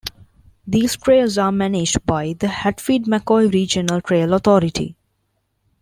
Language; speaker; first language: English; non-native, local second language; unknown